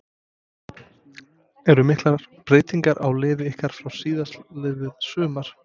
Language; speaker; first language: Icelandic; non-native, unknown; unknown